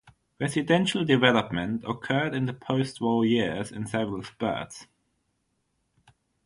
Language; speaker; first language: English; non-native, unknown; German